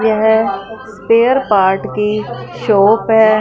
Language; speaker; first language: Hindi; non-native, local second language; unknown